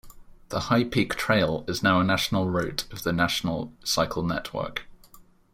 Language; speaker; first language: English; native; English